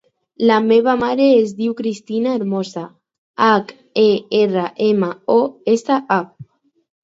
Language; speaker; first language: Catalan; non-native, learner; Spanish